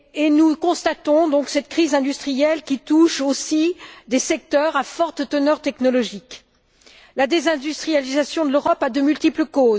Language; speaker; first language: French; native; French